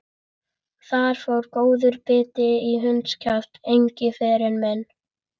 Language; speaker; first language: Icelandic; native; Icelandic